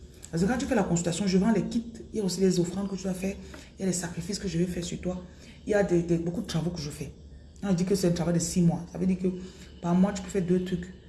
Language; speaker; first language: French; non-native, local second language; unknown